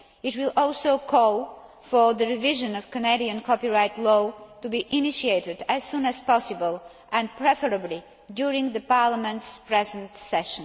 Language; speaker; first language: English; non-native, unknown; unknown